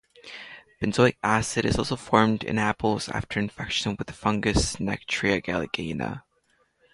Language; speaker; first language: English; non-native, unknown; Latvian